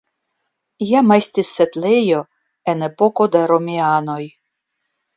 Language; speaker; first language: Esperanto; non-native, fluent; Russian